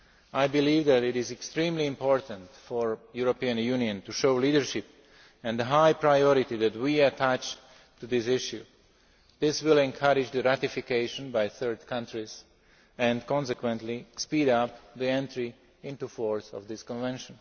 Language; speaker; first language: English; non-native, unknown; Slovak